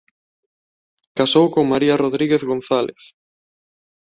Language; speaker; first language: Galician; non-native, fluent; Spanish